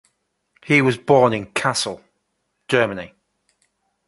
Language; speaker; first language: English; native; English